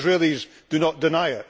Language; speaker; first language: English; native; English